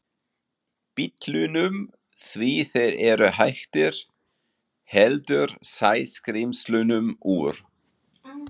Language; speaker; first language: Icelandic; non-native, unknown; German